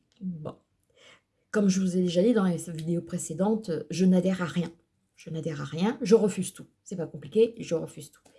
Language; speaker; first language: French; early bilingual, other home language; Portuguese